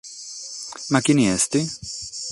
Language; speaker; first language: Sardinian; non-native, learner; Catalan